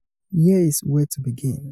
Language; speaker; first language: English; non-native, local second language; Yoruba